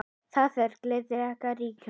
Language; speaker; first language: Icelandic; native; Icelandic